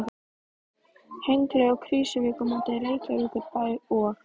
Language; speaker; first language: Icelandic; native; Icelandic